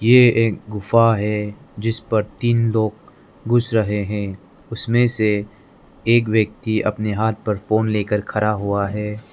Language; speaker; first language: Hindi; non-native, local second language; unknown